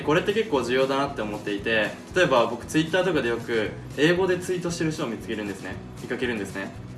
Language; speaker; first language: Japanese; native; Japanese